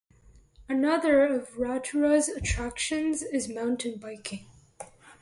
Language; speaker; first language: English; native; English